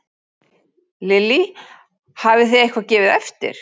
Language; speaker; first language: Icelandic; native; Icelandic